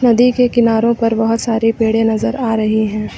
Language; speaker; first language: Hindi; native; Hindi